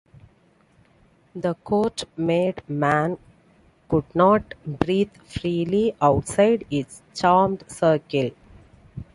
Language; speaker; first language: English; non-native, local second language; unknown